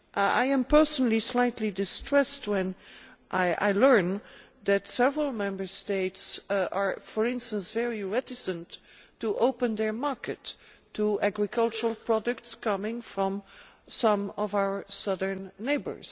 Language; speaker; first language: English; non-native, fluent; Dutch